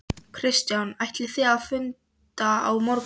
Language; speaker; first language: Icelandic; non-native, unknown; Polish